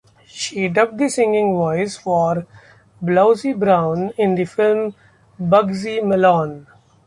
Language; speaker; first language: English; non-native, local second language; Marathi